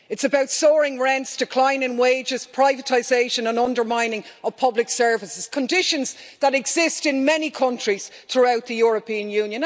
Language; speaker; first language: English; native; English